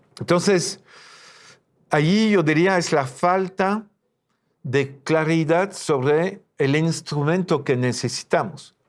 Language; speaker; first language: Spanish; non-native, fluent; French